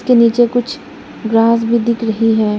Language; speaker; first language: Hindi; non-native, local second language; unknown